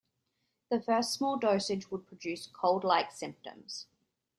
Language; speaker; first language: English; native; English